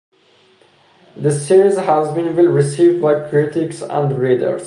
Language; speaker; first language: English; non-native, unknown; Persian